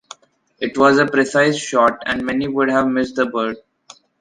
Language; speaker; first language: English; non-native, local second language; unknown